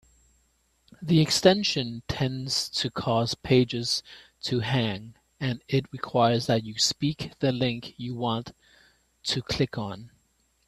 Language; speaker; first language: English; non-native, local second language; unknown